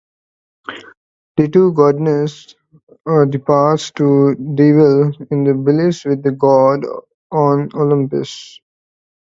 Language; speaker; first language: English; non-native, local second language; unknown